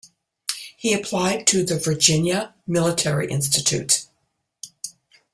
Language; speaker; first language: English; native; English